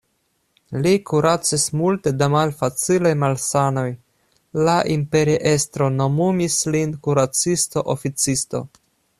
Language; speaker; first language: Esperanto; non-native, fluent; Russian